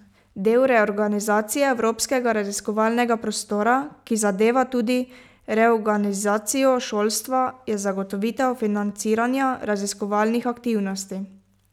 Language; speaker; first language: Slovenian; native; Slovenian